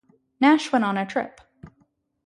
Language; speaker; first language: English; native; English